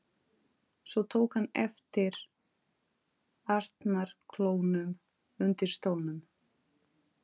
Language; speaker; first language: Icelandic; non-native, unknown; Portuguese